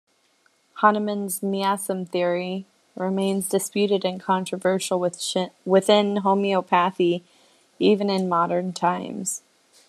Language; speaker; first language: English; native; English